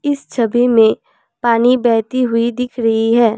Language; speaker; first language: Hindi; non-native, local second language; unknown